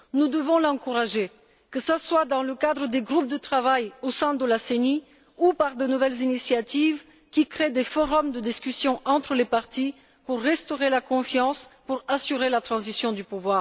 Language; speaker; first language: French; non-native, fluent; Bulgarian